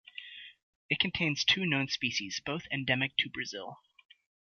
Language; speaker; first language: English; native; English